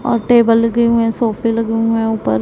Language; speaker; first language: Hindi; non-native, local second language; Punjabi